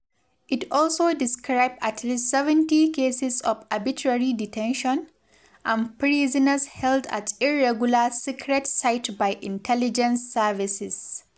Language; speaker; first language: English; non-native, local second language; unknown